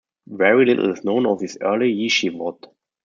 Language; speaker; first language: English; non-native, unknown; German